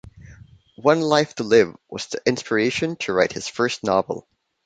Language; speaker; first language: English; non-native, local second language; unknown